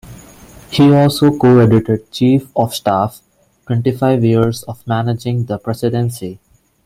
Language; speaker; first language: English; non-native, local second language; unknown